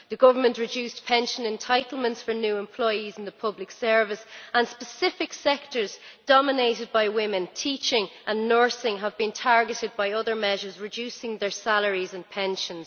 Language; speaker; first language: English; native; English